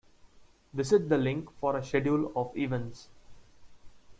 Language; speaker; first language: English; non-native, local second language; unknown